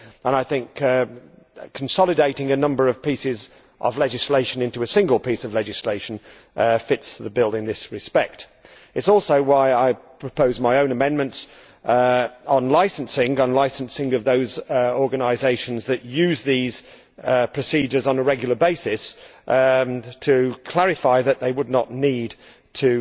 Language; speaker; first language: English; native; English